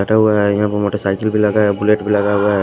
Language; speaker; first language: Hindi; non-native, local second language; Bhojpuri